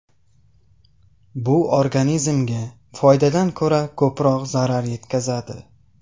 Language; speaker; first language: Uzbek; non-native, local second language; Tajik